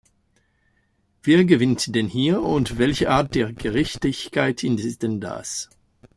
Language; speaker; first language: German; non-native, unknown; French